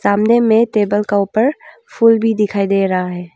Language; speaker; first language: Hindi; non-native, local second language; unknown